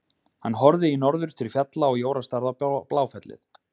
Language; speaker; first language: Icelandic; native; Icelandic